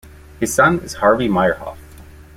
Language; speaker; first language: English; native; English